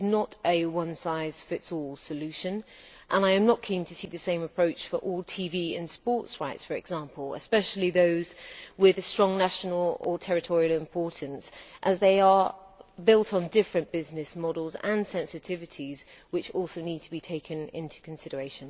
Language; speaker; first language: English; native; English